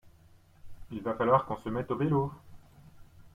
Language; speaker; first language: French; non-native, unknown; English